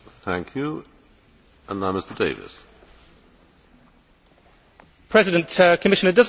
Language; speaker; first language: English; native; English